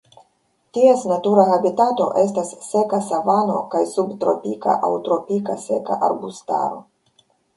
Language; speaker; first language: Esperanto; non-native, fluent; Russian